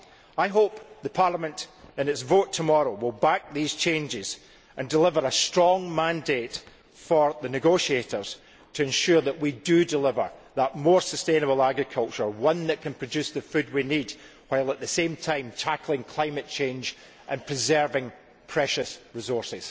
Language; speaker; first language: English; native; English